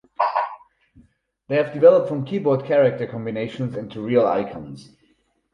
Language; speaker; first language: English; non-native, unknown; German